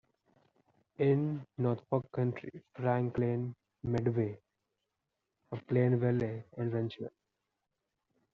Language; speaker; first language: English; non-native, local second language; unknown